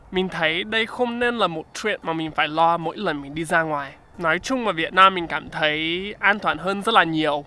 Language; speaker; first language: Vietnamese; non-native, fluent; English